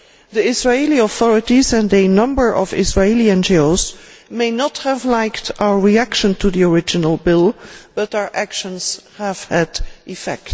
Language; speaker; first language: English; non-native, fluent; Dutch